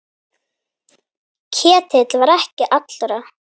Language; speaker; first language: Icelandic; native; Icelandic